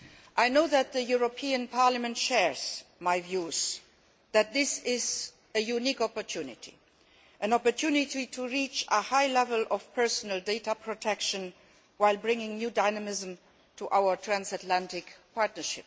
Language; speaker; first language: English; non-native, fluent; Luxembourgish